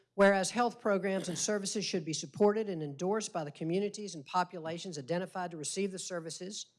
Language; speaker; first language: English; native; English